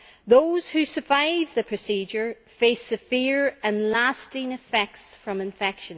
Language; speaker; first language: English; native; English